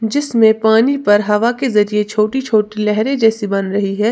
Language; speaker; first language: Hindi; native; Hindi